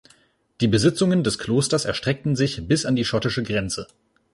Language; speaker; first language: German; native; German